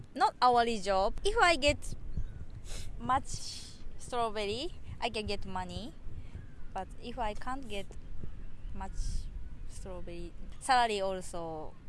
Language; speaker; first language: English; non-native, learner; Japanese